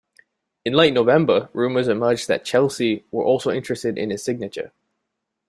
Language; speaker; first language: English; native; English